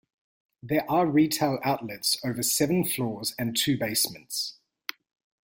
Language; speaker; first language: English; native; English